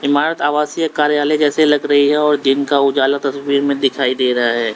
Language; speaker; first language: Hindi; native; Hindi